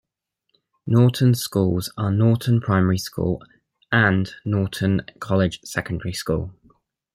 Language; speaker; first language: English; native; English